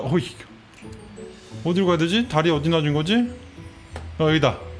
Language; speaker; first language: Korean; native; Korean